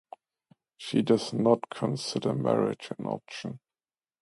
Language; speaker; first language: English; non-native, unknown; German